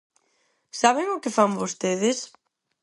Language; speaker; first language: Galician; non-native, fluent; Spanish